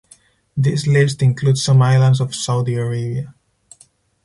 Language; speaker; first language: English; non-native, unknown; Spanish